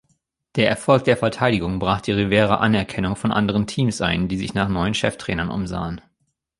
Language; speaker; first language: German; native; German